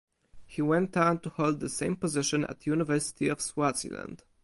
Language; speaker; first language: English; non-native, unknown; Polish